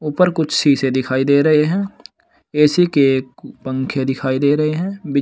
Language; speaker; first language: Hindi; native; Hindi